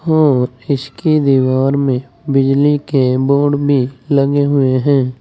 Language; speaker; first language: Hindi; native; Hindi